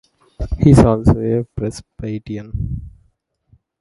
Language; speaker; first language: English; native; English